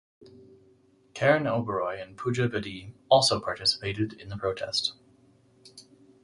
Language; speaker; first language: English; native; English